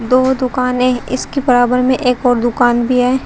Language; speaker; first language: Hindi; native; Hindi